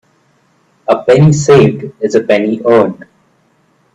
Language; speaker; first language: English; non-native, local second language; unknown